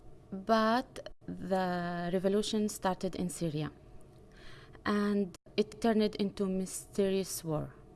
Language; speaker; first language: English; non-native, fluent; Arabic